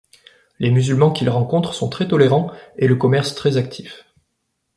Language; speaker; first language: French; native; French